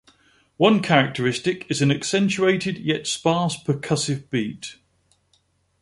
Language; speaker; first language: English; native; English